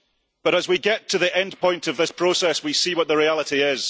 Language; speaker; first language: English; early bilingual, heritage; English